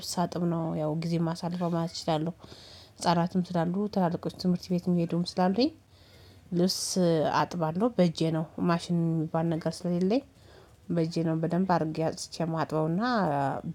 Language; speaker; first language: Amharic; native; Amharic